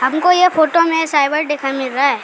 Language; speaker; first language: Hindi; non-native, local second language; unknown